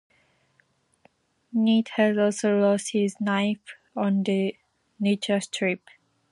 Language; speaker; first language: English; non-native, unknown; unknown